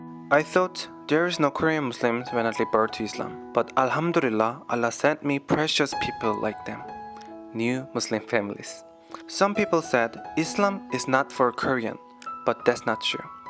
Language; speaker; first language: English; non-native, learner; Korean